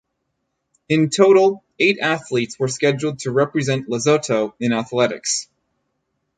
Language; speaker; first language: English; native; English